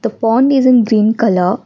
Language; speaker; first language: English; non-native, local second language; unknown